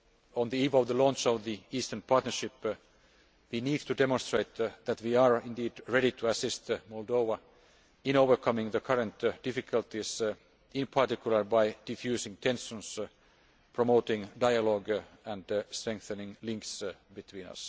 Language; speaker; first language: English; non-native, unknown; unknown